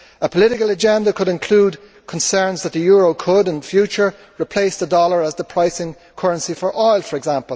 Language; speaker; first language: English; native; English